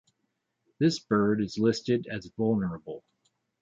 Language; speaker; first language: English; native; English